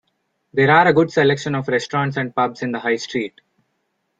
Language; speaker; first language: English; non-native, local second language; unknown